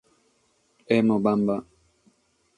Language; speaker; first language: Sardinian; non-native, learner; Catalan